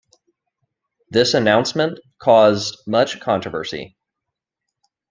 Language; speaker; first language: English; native; English